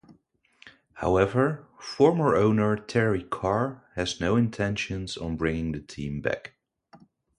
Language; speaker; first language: English; non-native, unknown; Dutch